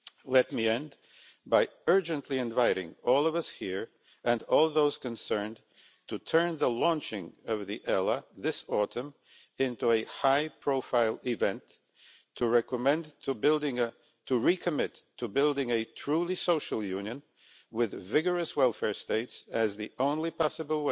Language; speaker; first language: English; non-native, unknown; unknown